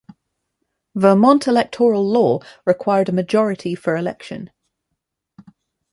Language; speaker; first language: English; native; English